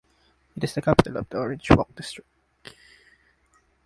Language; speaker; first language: English; non-native, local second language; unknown